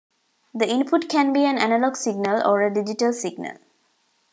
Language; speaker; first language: English; non-native, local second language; Tamil